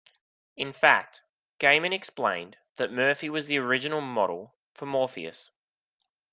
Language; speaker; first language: English; native; English